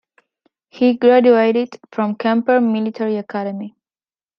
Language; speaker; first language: English; non-native, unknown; Spanish